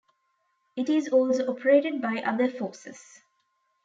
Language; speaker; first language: English; non-native, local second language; Tamil